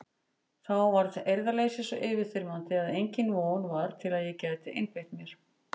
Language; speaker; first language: Icelandic; native; Icelandic